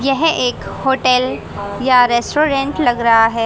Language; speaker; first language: Hindi; native; Hindi